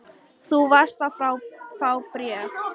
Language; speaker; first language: Icelandic; non-native, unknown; Polish